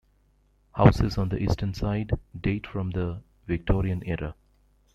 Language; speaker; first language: English; native; English